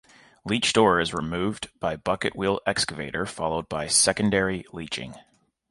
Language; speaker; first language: English; native; English